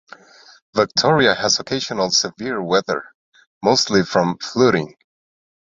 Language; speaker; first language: English; non-native, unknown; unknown